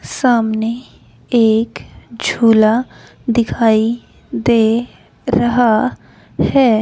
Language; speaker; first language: Hindi; native; Hindi